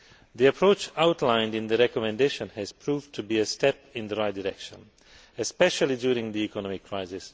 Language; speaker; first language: English; non-native, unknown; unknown